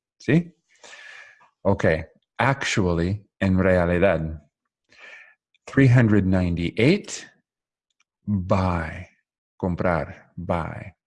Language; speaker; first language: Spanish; non-native, learner; English